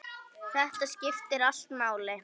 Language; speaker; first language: Icelandic; native; Icelandic